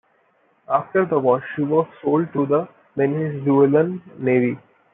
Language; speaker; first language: English; non-native, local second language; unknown